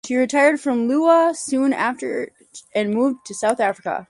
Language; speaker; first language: English; native; English